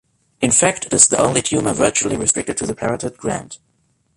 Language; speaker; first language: English; non-native, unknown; German